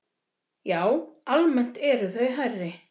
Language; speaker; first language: Icelandic; native; Icelandic